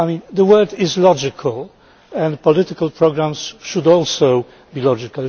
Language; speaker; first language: English; non-native, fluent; Polish